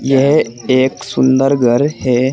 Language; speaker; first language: Hindi; native; Hindi